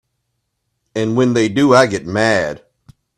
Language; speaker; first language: English; native; English